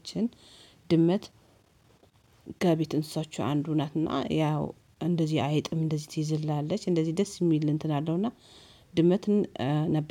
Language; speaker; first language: Amharic; native; Amharic